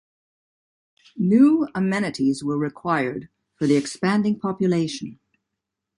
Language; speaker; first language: English; native; English